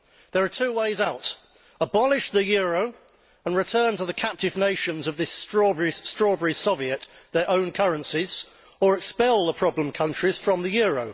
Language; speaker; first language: English; native; English